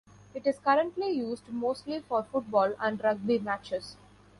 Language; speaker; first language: English; non-native, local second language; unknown